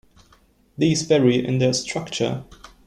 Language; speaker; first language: English; non-native, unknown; German